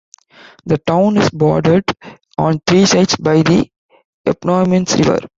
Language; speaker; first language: English; non-native, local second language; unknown